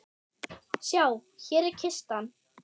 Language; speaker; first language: Icelandic; non-native, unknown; German